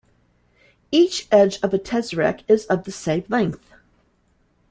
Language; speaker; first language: English; native; English